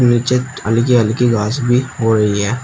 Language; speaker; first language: Hindi; native; Hindi